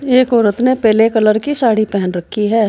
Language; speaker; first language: Hindi; native; Hindi